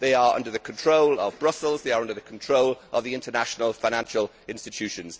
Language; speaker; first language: English; native; English